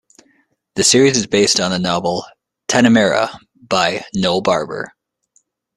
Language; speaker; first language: English; native; English